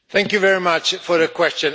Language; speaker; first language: English; non-native, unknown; Swedish